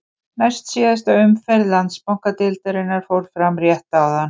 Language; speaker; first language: Icelandic; native; Icelandic